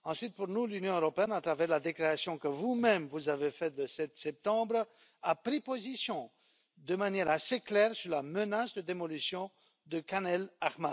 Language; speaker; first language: French; non-native, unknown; Romanian